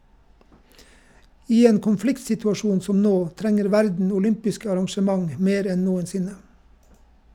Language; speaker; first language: Norwegian; native; Norwegian